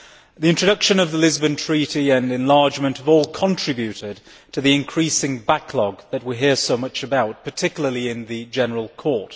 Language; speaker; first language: English; native; English